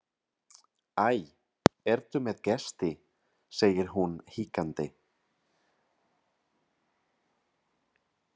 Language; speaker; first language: Icelandic; non-native, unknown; Catalan